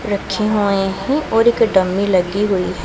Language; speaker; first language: Hindi; non-native, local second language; Punjabi